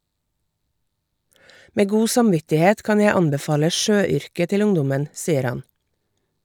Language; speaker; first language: Norwegian; native; Norwegian